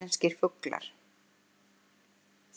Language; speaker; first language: Icelandic; native; Icelandic